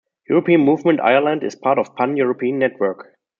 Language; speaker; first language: English; non-native, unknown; German